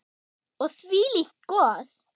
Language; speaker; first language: Icelandic; non-native, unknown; German